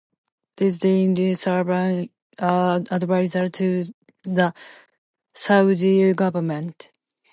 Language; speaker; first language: English; non-native, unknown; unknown